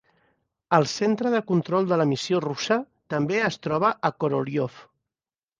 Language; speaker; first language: Catalan; native; Catalan